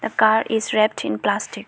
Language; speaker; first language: English; non-native, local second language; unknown